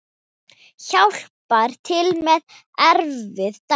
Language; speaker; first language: Icelandic; non-native, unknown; Thai